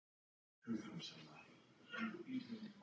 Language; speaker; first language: Icelandic; non-native, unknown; Filipino